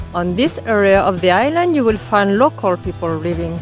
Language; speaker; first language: English; non-native, learner; French